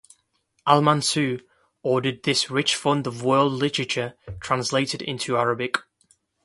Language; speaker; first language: English; non-native, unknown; Kurdish